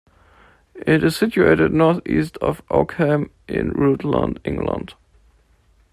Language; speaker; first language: English; non-native, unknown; German